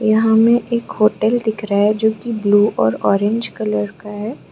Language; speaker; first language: Hindi; non-native, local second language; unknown